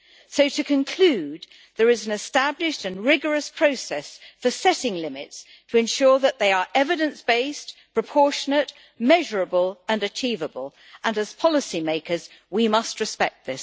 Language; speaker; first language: English; native; English